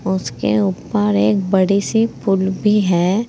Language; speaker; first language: Hindi; native; Hindi